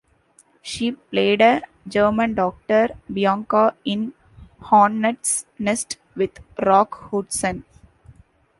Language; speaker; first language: English; non-native, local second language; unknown